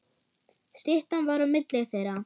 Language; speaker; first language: Icelandic; non-native, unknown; German